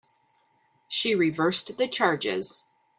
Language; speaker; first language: English; native; English